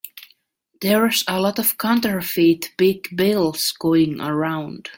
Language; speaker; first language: English; native; English